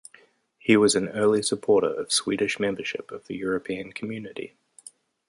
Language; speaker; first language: English; native; English